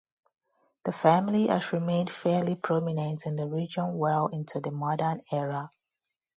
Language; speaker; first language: English; non-native, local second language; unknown